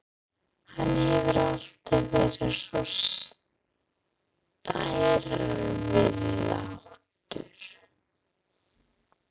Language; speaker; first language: Icelandic; non-native, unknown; English